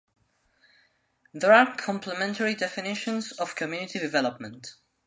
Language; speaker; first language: English; non-native, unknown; Spanish